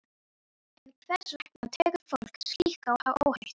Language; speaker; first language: Icelandic; non-native, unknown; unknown